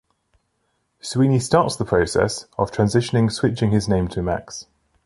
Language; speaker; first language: English; native; English